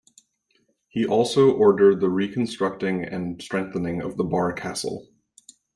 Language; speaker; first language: English; native; English